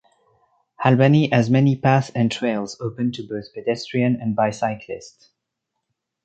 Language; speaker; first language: English; non-native, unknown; French